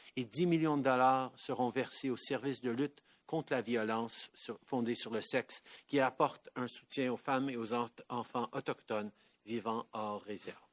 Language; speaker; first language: French; early bilingual, heritage; French